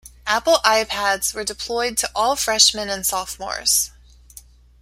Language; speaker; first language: English; native; English